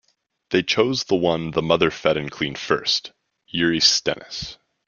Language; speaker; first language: English; native; English